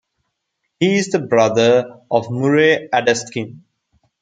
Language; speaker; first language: English; non-native, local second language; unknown